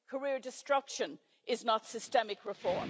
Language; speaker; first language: English; native; English